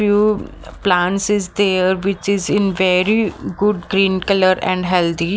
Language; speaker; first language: English; non-native, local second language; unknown